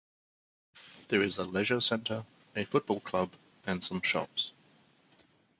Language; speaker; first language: English; native; English